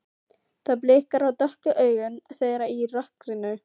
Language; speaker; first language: Icelandic; non-native, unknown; Filipino